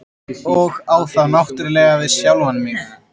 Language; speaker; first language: Icelandic; native; Icelandic